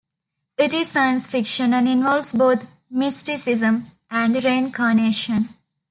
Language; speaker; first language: English; non-native, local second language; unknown